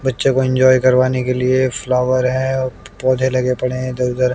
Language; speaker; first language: Hindi; native; Hindi